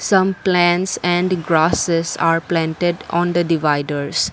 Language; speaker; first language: English; non-native, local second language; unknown